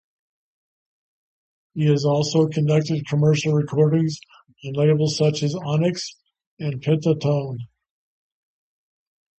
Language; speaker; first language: English; native; English